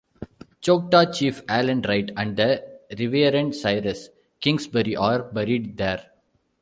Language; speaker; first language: English; non-native, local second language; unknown